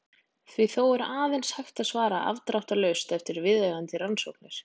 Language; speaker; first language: Icelandic; native; Icelandic